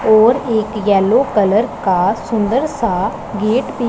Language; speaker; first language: Hindi; non-native, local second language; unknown